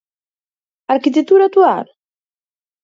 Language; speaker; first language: Galician; native; Galician